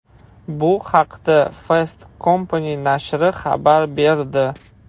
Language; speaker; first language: Uzbek; non-native, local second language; Russian